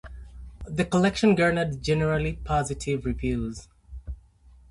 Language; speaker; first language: English; native; English